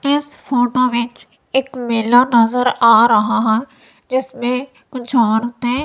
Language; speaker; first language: Hindi; non-native, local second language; Punjabi